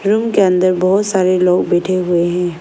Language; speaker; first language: Hindi; non-native, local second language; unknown